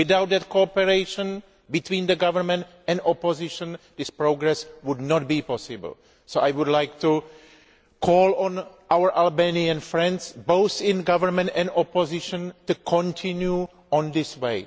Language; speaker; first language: English; non-native, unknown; Greek